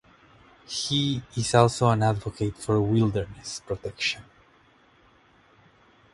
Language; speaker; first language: English; non-native, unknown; Spanish